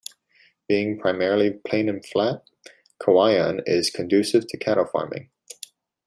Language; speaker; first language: English; native; English